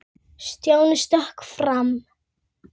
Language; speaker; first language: Icelandic; native; Icelandic